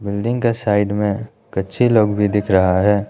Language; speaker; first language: Hindi; non-native, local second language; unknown